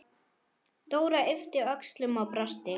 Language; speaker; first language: Icelandic; non-native, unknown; German